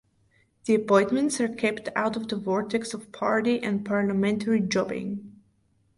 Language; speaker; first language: English; non-native, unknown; Bulgarian